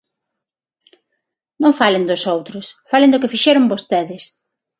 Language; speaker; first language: Galician; non-native, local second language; Spanish